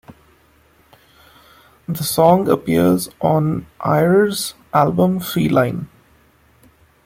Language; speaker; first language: English; non-native, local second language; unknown